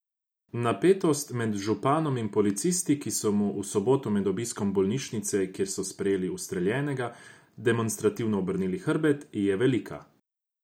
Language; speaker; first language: Slovenian; non-native, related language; Croatian